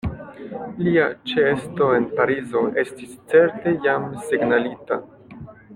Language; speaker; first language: Esperanto; non-native, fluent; French